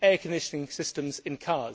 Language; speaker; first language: English; native; English